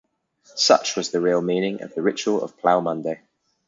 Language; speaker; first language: English; native; English